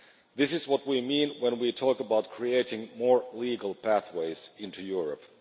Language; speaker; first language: English; non-native, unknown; Finnish